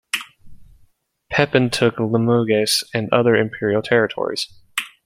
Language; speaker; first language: English; native; English